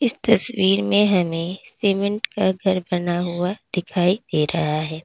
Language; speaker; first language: Hindi; native; Hindi